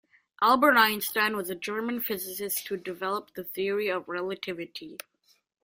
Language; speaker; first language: English; native; English